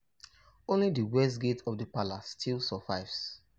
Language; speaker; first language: English; non-native, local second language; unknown